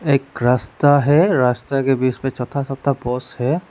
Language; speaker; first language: Hindi; early bilingual, other home language; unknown